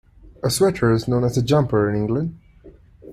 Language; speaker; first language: English; non-native, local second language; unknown